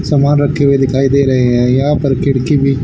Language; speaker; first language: Hindi; native; Hindi